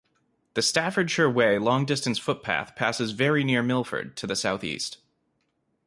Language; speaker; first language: English; native; English